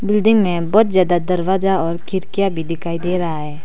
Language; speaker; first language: Hindi; non-native, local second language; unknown